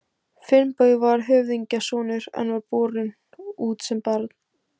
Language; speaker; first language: Icelandic; native; Icelandic